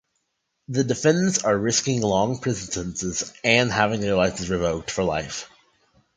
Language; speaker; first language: English; native; English